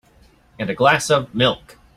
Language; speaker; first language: English; native; English